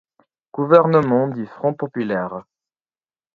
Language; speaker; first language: French; non-native, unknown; English